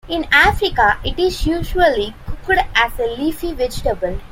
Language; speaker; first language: English; non-native, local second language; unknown